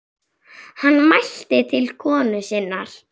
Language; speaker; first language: Icelandic; native; Icelandic